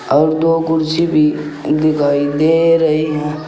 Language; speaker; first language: Hindi; native; Hindi